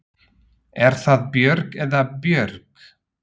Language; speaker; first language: Icelandic; non-native, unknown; Slovak